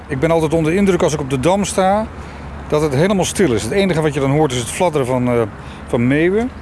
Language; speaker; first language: Dutch; native; Dutch